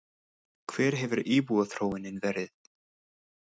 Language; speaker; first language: Icelandic; non-native, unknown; English